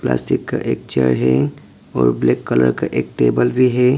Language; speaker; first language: Hindi; non-native, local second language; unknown